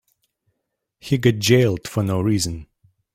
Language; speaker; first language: English; native; English